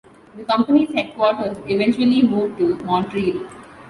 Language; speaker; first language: English; non-native, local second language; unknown